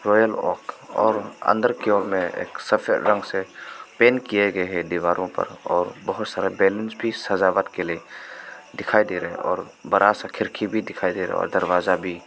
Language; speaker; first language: Hindi; non-native, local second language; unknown